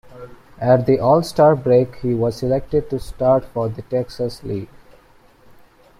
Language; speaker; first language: English; non-native, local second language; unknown